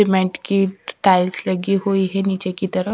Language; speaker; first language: Hindi; non-native, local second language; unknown